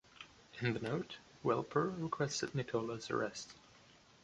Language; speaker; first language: English; non-native, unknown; German